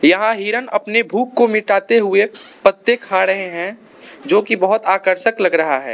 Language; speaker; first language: Hindi; non-native, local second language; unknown